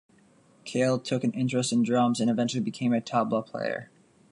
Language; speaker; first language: English; native; English